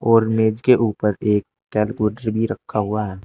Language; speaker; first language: Hindi; native; Hindi